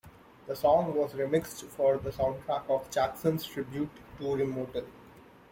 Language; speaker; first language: English; non-native, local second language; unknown